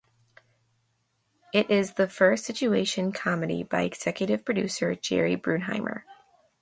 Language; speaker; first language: English; native; English